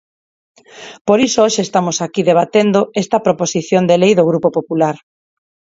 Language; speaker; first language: Galician; non-native, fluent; Spanish